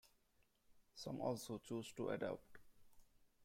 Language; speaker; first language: English; non-native, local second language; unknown